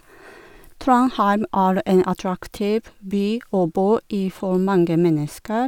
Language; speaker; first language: Norwegian; non-native, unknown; Japanese